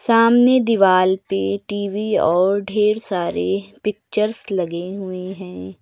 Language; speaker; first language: Hindi; native; Hindi